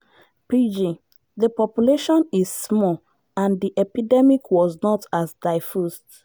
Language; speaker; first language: English; non-native, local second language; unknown